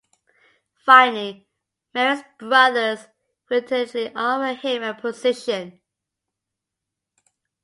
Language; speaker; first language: English; native; English